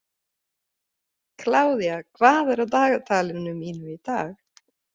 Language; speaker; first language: Icelandic; non-native, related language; Swedish